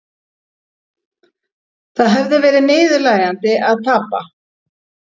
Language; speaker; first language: Icelandic; native; Icelandic